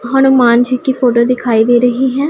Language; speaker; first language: Hindi; non-native, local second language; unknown